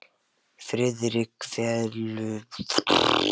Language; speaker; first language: Icelandic; non-native, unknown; Lithuanian